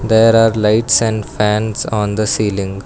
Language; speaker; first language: English; non-native, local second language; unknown